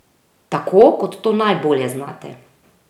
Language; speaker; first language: Slovenian; native; Slovenian